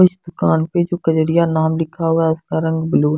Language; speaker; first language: Hindi; non-native, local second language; Punjabi